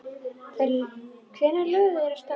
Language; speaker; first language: Icelandic; native; Icelandic